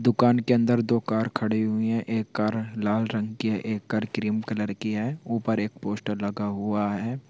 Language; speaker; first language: Hindi; non-native, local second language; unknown